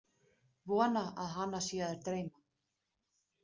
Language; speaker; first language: Icelandic; non-native, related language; Danish